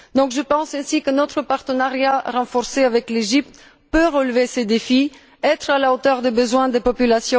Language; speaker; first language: French; non-native, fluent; Bulgarian